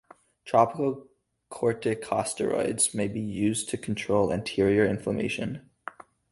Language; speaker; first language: English; native; English